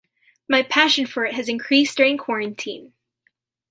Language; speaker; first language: English; native; English